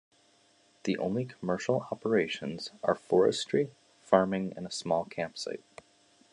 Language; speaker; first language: English; native; English